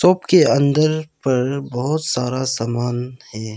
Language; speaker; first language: Hindi; non-native, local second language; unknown